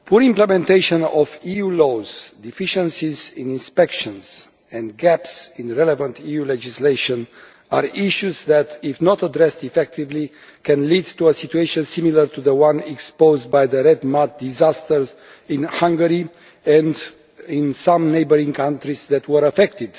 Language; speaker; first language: English; non-native, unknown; Romanian